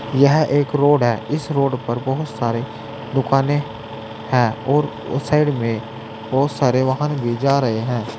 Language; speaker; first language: Hindi; native; Hindi